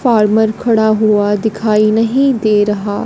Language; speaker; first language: Hindi; non-native, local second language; Punjabi